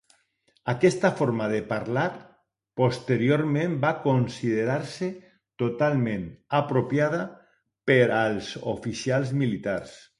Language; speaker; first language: Catalan; non-native, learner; Spanish